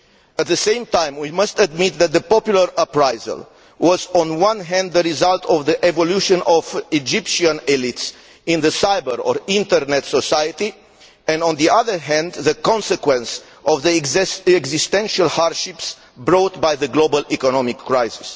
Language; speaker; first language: English; non-native, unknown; Romanian